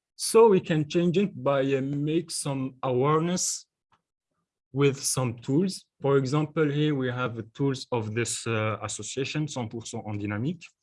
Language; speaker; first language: English; non-native, learner; French